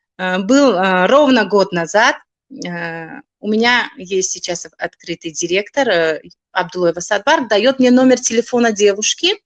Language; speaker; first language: Russian; non-native, local second language; Tajik